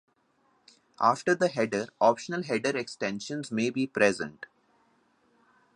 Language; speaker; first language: English; non-native, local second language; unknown